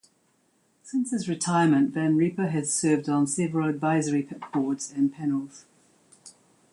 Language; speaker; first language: English; native; English